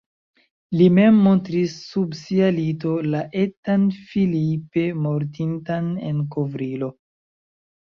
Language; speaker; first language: Esperanto; non-native, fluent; Chinese